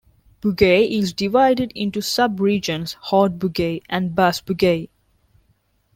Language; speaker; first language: English; non-native, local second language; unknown